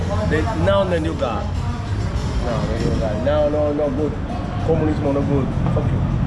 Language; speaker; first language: English; non-native, learner; Spanish